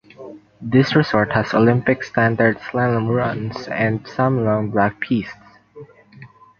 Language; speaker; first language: English; non-native, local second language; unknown